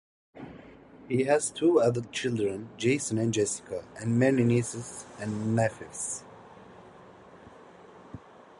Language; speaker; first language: English; native; English